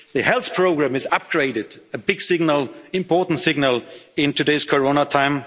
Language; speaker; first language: English; non-native, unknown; German